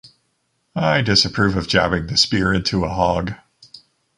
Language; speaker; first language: English; native; English